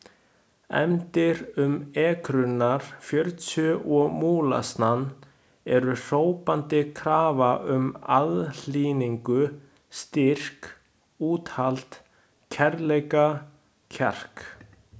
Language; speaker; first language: Icelandic; non-native, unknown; Chinese